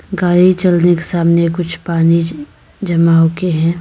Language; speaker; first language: Hindi; non-native, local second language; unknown